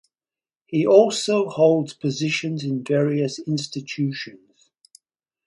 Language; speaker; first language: English; native; English